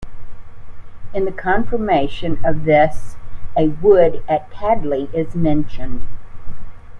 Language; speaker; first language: English; native; English